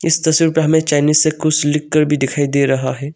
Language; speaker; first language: Hindi; non-native, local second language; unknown